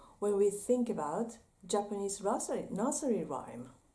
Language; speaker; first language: English; non-native, fluent; Japanese